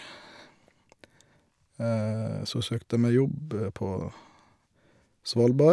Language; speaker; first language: Norwegian; native; Norwegian